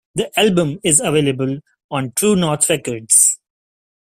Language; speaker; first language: English; non-native, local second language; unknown